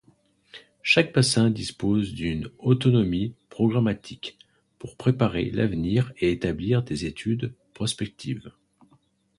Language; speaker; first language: French; native; French